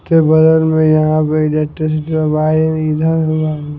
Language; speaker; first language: Hindi; non-native, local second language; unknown